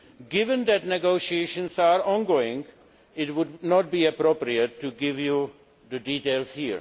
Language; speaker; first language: English; non-native, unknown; Czech